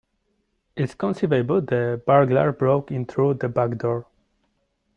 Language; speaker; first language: English; non-native, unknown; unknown